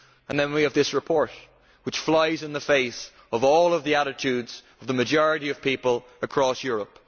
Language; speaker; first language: English; native; English